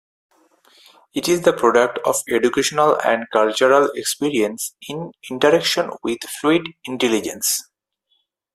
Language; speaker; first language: English; non-native, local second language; Bangla